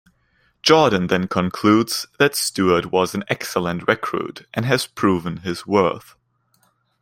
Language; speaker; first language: English; non-native, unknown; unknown